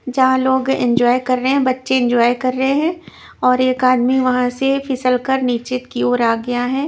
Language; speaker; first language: Hindi; non-native, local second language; Punjabi